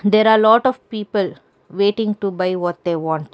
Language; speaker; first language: English; non-native, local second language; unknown